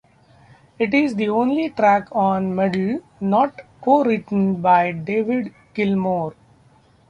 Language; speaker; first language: English; non-native, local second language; Marathi